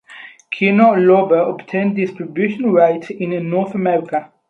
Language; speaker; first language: English; non-native, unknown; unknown